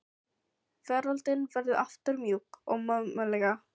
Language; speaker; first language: Icelandic; non-native, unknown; Filipino